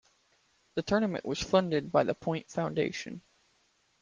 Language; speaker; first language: English; native; English